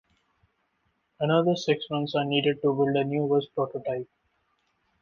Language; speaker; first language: English; non-native, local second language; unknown